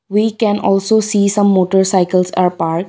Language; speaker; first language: English; non-native, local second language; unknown